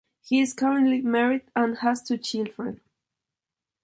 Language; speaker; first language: English; non-native, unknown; Spanish